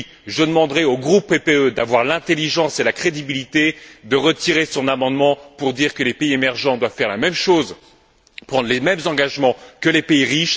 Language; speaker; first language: French; native; French